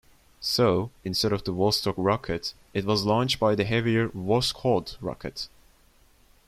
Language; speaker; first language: English; non-native, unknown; Turkish